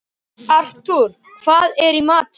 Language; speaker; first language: Icelandic; native; Icelandic